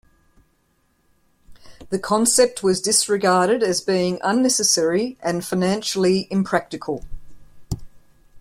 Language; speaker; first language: English; native; English